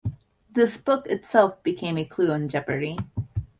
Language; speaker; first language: English; native; English